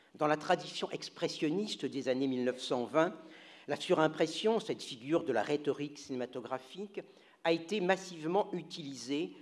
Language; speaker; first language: French; native; French